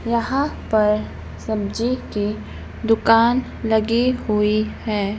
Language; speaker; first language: Hindi; native; Hindi